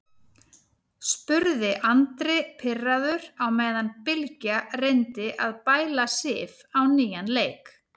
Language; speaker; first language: Icelandic; native; Icelandic